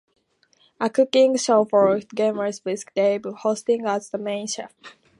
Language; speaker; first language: English; native; English